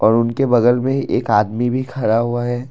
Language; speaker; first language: Hindi; non-native, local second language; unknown